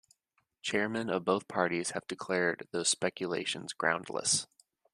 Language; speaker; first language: English; native; English